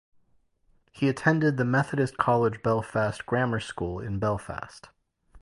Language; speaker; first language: English; native; English